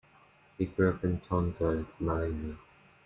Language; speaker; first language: English; native; English